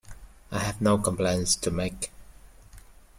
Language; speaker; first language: English; native; English